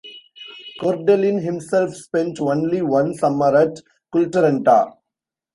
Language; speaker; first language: English; non-native, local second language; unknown